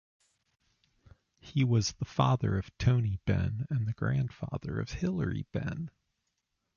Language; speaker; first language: English; native; English